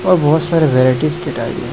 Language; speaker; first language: Hindi; non-native, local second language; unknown